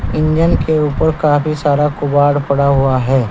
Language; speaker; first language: Hindi; native; Hindi